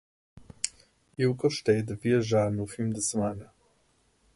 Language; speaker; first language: Portuguese; non-native, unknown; English